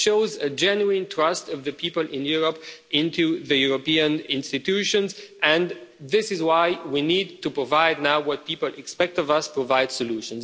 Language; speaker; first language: English; non-native, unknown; Romanian